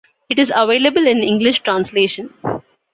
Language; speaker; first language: English; non-native, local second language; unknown